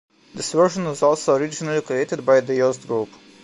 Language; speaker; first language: English; non-native, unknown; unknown